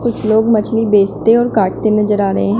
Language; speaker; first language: Hindi; native; Hindi